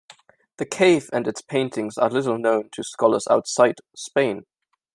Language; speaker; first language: English; non-native, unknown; German